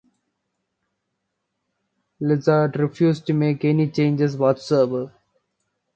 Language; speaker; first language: English; non-native, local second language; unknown